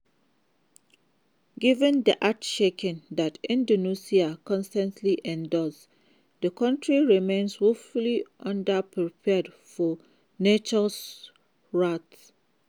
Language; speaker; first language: English; non-native, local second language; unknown